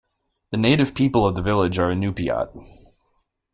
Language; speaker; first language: English; native; English